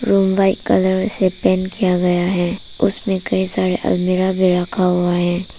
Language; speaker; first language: Hindi; early bilingual, other home language; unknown